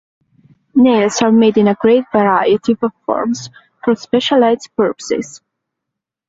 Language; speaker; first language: English; non-native, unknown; Italian